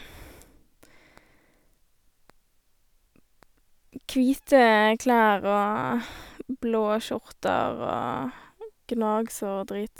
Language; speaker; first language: Norwegian; native; Norwegian